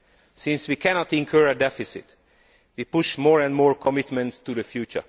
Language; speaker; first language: English; non-native, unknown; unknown